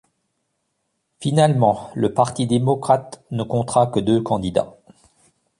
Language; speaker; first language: French; non-native, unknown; German